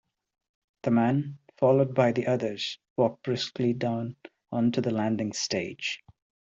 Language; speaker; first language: English; non-native, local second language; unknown